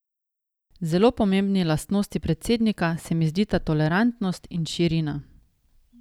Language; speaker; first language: Slovenian; native; Slovenian